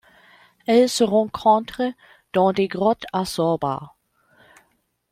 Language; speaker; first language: French; non-native, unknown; German